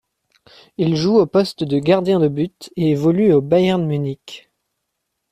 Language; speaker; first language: French; native; French